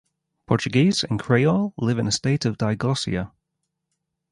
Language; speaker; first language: English; native; English